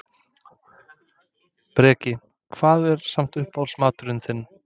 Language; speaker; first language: Icelandic; non-native, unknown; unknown